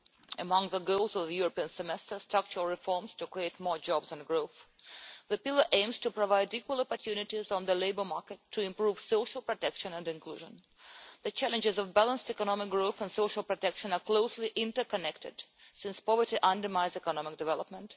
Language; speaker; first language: English; non-native, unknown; Russian